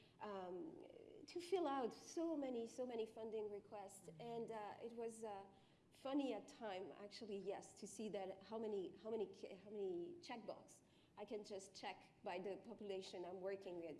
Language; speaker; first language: English; non-native, fluent; French